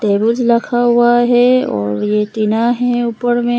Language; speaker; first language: Hindi; early bilingual, other home language; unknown